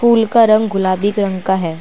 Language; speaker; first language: Hindi; non-native, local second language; Assamese